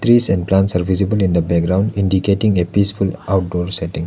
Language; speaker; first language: English; non-native, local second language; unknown